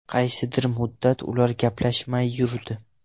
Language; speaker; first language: Uzbek; non-native, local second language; Russian